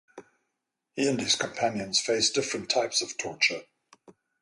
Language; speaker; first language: English; native; English